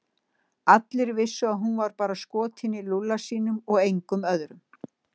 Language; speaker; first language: Icelandic; native; Icelandic